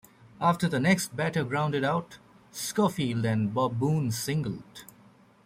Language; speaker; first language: English; native; English